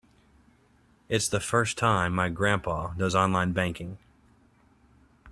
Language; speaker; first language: English; native; English